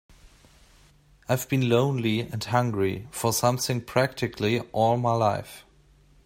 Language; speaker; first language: English; non-native, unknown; German